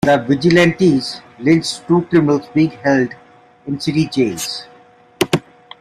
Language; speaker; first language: English; non-native, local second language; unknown